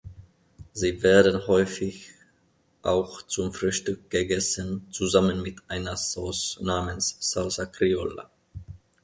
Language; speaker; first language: German; non-native, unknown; Finnish